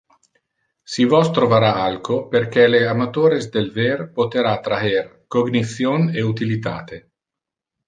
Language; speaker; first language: Interlingua; non-native, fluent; Italian